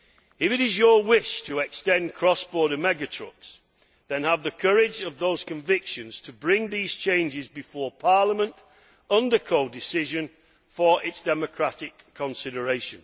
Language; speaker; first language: English; native; English